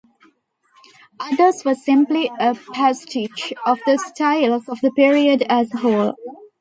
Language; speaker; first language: English; non-native, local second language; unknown